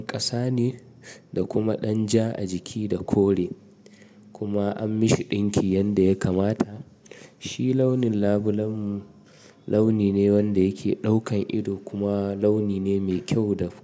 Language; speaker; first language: Hausa; native; Hausa